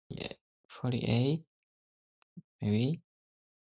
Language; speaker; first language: English; non-native, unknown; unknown